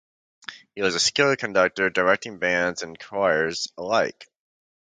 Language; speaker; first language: English; native; English